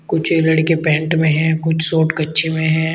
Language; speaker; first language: Hindi; native; Hindi